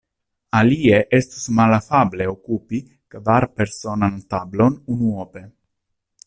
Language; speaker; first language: Esperanto; non-native, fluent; Italian